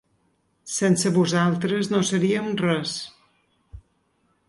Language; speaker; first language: Catalan; native; Catalan